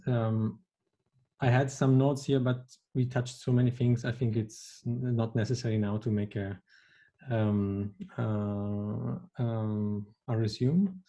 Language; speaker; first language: English; non-native, fluent; Italian